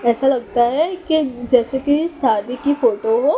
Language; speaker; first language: Hindi; non-native, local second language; Gujarati